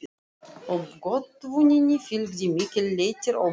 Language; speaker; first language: Icelandic; non-native, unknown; Russian